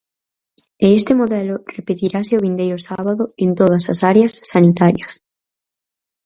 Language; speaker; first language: Galician; native; Galician